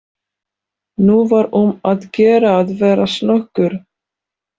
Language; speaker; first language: Icelandic; non-native, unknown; Polish